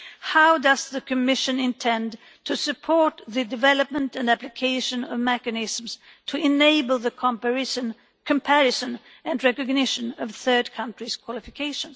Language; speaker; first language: English; non-native, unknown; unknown